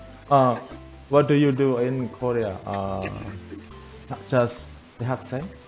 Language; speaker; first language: English; non-native, learner; Indonesian